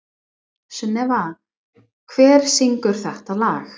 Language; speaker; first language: Icelandic; non-native, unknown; English